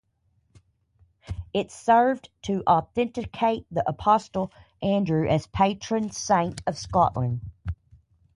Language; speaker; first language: English; native; English